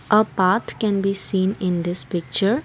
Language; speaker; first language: English; non-native, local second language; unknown